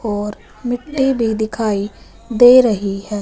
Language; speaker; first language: Hindi; non-native, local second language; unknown